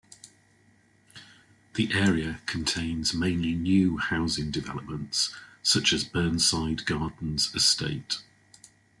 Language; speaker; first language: English; native; English